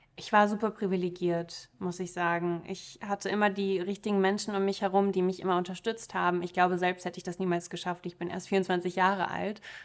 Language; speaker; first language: German; early bilingual, other home language; Russian